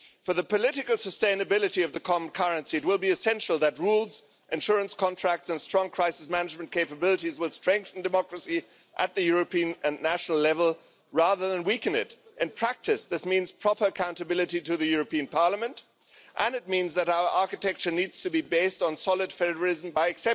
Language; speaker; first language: English; non-native, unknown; German